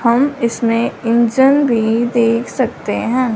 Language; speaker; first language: Hindi; non-native, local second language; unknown